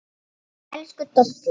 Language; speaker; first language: Icelandic; native; Icelandic